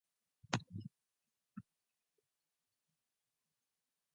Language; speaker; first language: English; non-native, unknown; Mongolian